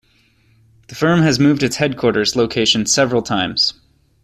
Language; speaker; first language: English; native; English